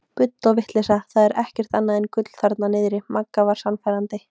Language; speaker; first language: Icelandic; native; Icelandic